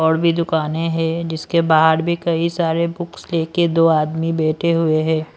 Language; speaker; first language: Hindi; non-native, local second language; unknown